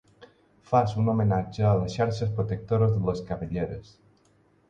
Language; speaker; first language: Catalan; non-native, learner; Spanish